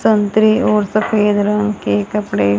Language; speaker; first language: Hindi; native; Hindi